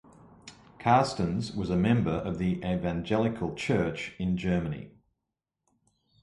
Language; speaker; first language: English; native; English